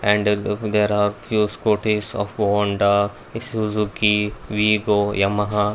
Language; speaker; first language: English; non-native, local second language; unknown